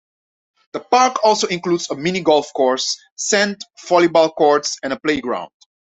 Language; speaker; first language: English; non-native, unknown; Dutch